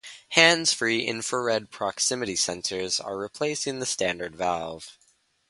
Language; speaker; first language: English; native; English